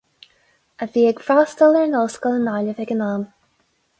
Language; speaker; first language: Irish; non-native, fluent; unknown